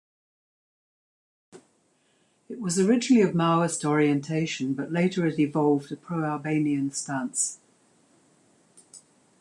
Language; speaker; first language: English; native; English